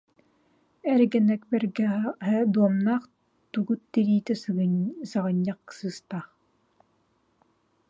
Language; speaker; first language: Yakut; native; Yakut